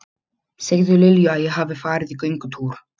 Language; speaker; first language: Icelandic; non-native, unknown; Polish